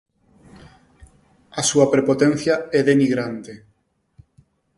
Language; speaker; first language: Galician; non-native, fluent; Spanish